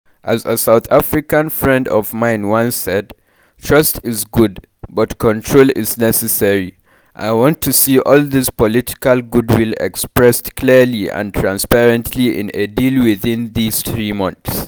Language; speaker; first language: English; non-native, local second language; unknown